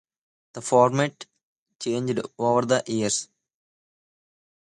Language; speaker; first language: English; native; English